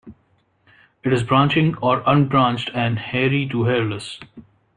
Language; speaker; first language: English; non-native, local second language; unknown